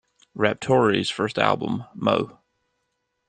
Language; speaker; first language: English; native; English